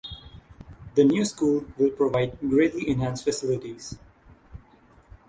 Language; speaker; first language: English; non-native, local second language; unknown